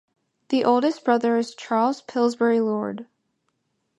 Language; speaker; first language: English; native; English